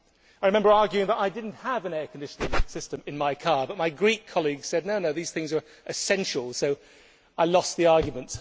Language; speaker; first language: English; native; English